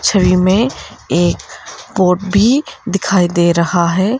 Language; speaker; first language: Hindi; non-native, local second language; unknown